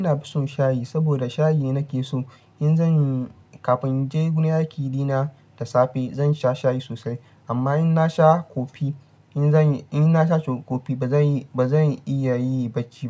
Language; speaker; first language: Hausa; non-native, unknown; Yoruba